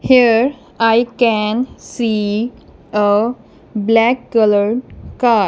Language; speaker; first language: English; non-native, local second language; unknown